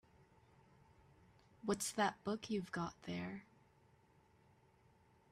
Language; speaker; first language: English; native; English